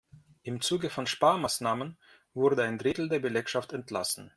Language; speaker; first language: German; non-native, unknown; Russian